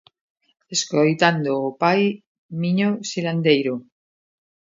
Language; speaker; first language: Galician; native; Galician